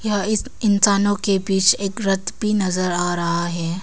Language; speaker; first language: Hindi; non-native, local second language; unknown